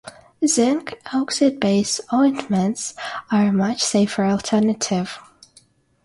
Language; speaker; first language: English; non-native, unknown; Russian